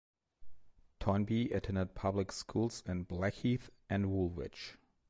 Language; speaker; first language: English; non-native, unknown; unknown